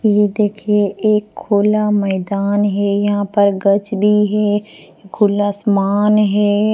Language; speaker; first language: Hindi; non-native, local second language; Bhojpuri